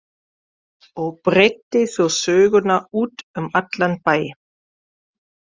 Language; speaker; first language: Icelandic; non-native, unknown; German